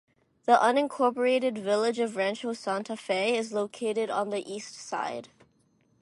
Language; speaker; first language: English; non-native, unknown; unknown